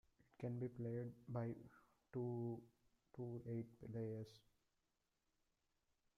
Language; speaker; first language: English; non-native, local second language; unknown